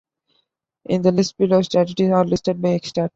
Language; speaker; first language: English; non-native, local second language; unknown